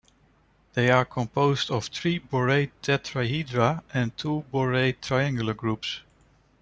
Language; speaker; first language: English; non-native, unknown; Dutch